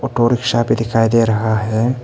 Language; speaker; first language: Hindi; early bilingual, other home language; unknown